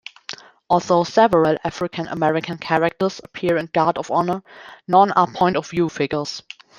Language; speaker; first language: English; non-native, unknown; German